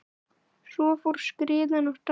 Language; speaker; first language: Icelandic; native; Icelandic